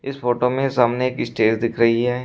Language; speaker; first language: Hindi; native; Hindi